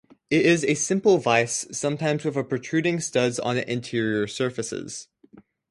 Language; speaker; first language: English; native; English